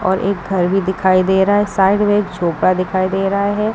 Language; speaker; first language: Hindi; native; Hindi